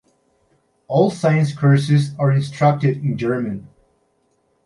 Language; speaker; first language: English; native; English